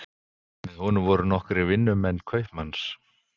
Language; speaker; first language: Icelandic; native; Icelandic